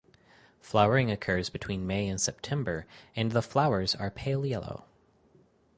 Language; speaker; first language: English; native; English